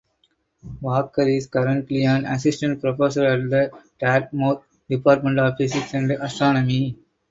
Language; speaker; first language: English; non-native, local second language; Tamil